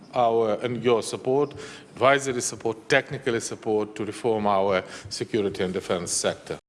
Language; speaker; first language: English; non-native, fluent; Ukrainian